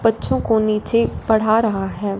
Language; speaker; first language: Hindi; non-native, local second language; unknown